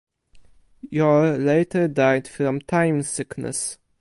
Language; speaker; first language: English; non-native, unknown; Polish